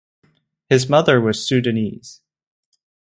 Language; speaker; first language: English; non-native, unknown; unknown